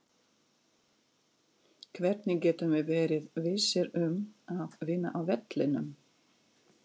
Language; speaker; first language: Icelandic; non-native, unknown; Russian